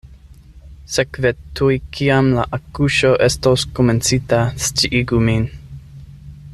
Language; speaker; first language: Esperanto; non-native, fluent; English